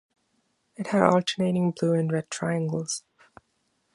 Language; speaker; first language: English; non-native, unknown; German